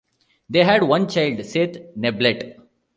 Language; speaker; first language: English; non-native, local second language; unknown